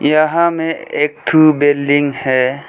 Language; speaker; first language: Hindi; non-native, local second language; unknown